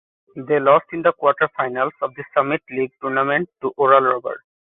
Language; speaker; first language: English; non-native, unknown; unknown